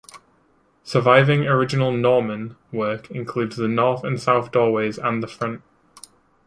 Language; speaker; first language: English; native; English